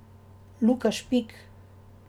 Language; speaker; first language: Slovenian; native; Slovenian